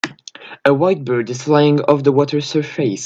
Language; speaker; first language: English; non-native, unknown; French